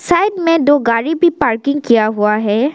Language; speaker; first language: Hindi; non-native, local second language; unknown